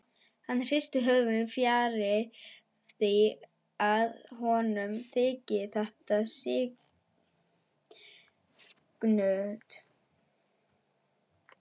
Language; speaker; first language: Icelandic; non-native, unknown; German